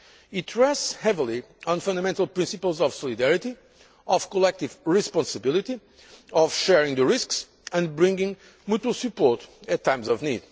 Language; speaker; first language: English; non-native, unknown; Portuguese